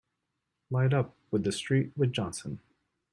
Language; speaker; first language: English; native; English